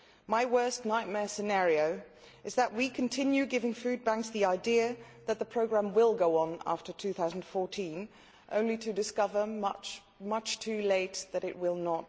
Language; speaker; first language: English; non-native, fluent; Dutch